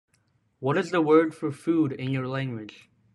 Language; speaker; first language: English; native; English